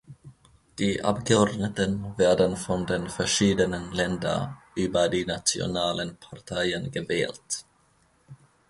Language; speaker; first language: German; non-native, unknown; Finnish